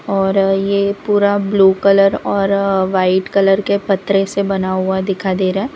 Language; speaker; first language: Hindi; non-native, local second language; Gujarati